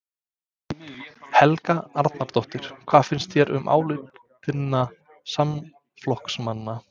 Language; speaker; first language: Icelandic; non-native, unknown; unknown